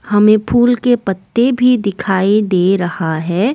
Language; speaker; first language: Hindi; non-native, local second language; Assamese